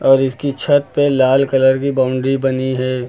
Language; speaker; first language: Hindi; native; Hindi